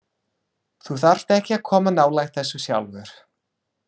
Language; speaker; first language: Icelandic; non-native, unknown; English